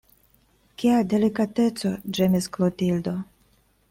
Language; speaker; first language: Esperanto; non-native, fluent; Russian